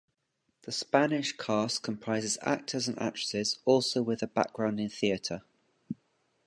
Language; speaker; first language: English; native; English